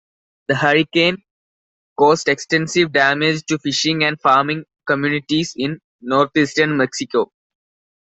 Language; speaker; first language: English; non-native, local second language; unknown